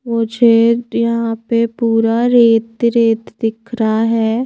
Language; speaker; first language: Hindi; native; Hindi